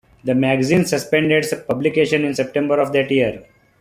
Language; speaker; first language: English; non-native, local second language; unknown